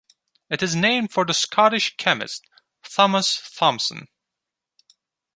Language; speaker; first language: English; non-native, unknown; Turkish